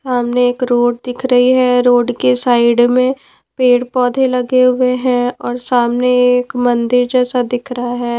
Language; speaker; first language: Hindi; non-native, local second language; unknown